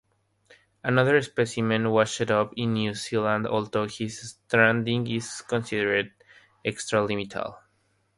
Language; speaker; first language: English; non-native, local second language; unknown